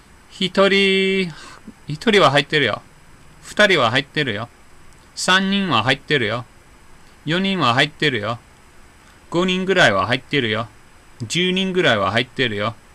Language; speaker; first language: Japanese; non-native, fluent; English